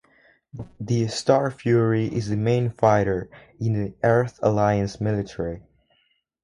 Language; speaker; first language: English; non-native, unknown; Spanish